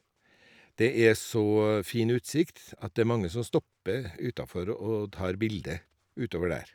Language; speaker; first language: Norwegian; native; Norwegian